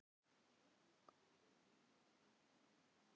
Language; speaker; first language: Icelandic; non-native, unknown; Filipino